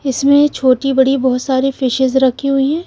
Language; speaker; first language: Hindi; non-native, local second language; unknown